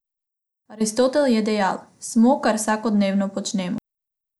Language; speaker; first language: Slovenian; non-native, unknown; Macedonian